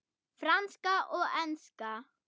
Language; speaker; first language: Icelandic; non-native, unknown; German